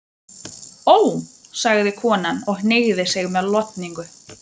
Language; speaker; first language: Icelandic; non-native, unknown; Lithuanian